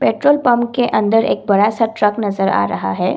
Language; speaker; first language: Hindi; non-native, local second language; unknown